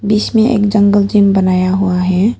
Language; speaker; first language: Hindi; non-native, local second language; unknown